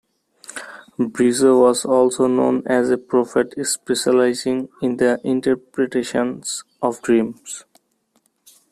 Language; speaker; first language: English; non-native, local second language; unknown